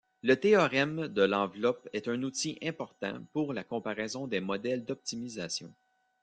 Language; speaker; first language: French; native; French